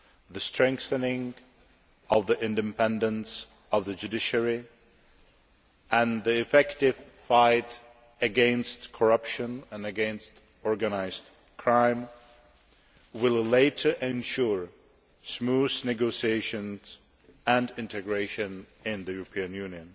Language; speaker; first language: English; non-native, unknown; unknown